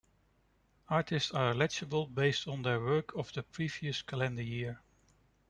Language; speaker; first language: English; non-native, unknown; Dutch